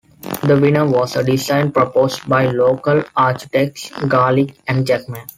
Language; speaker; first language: English; non-native, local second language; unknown